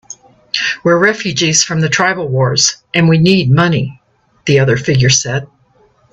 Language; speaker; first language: English; native; English